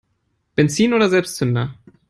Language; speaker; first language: English; non-native, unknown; German